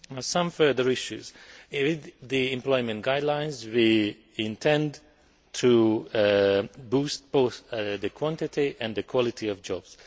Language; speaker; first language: English; non-native, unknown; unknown